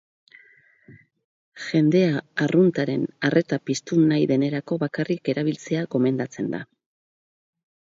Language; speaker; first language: Basque; native; Basque